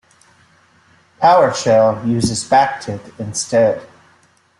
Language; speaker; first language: English; native; English